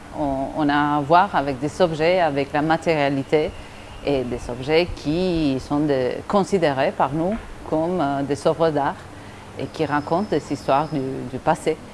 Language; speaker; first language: French; non-native, fluent; Spanish